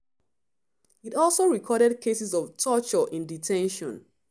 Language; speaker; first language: English; non-native, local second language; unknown